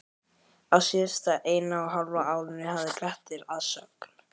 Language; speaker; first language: Icelandic; native; Icelandic